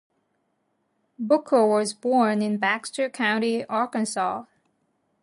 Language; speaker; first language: English; non-native, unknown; Japanese